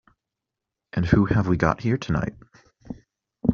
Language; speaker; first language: English; native; English